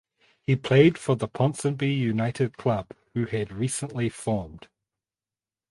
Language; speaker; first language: English; native; English